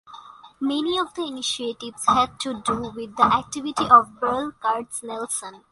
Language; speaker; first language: English; non-native, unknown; Bangla